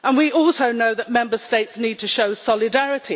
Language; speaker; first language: English; native; English